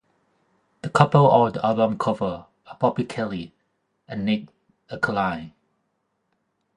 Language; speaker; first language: English; non-native, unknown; Thai